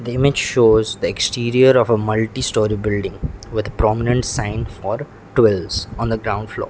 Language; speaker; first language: English; non-native, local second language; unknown